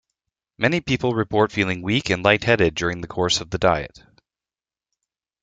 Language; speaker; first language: English; native; English